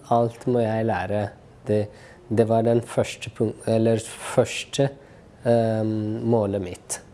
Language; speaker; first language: Norwegian; non-native, fluent; Tigrinya